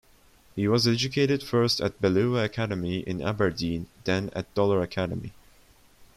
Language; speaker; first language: English; non-native, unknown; Turkish